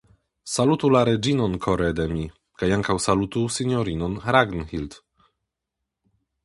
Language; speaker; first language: Esperanto; non-native, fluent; Polish